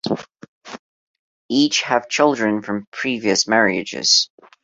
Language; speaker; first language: English; non-native, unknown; Portuguese